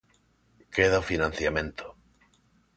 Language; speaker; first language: Galician; non-native, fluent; Spanish